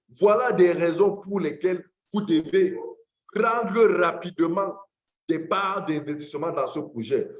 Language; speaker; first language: French; non-native, local second language; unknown